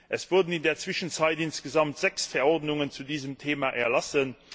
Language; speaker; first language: German; non-native, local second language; Luxembourgish